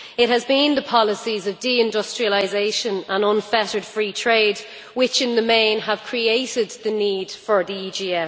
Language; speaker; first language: English; native; English